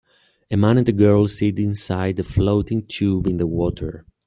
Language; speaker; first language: English; native; English